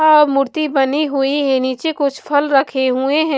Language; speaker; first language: Hindi; non-native, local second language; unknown